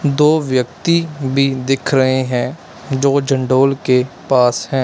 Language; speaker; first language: Hindi; non-native, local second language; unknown